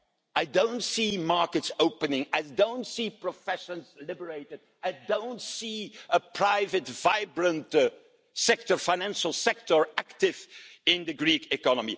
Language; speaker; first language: English; non-native, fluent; Dutch